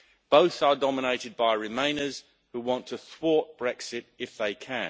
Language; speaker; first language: English; native; English